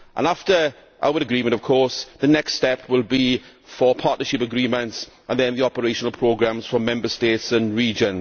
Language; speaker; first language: English; native; English